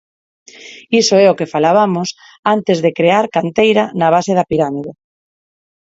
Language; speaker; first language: Galician; non-native, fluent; Spanish